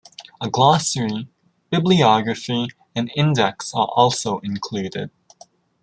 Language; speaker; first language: English; native; English